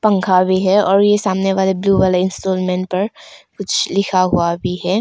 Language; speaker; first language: Hindi; non-native, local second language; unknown